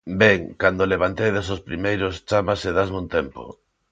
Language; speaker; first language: Galician; non-native, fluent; Spanish